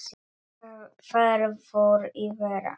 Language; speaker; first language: Icelandic; non-native, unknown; Polish